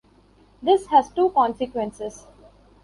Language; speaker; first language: English; non-native, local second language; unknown